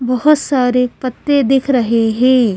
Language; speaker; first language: Hindi; native; Hindi